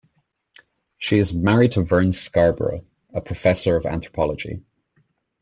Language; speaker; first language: English; native; English